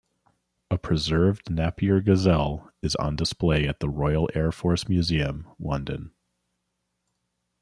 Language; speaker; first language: English; native; English